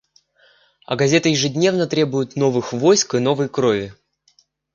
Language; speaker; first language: Russian; native; Russian